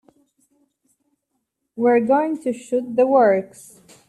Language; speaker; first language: English; native; English